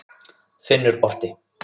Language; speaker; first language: Icelandic; native; Icelandic